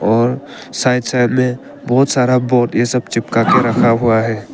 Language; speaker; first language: Hindi; non-native, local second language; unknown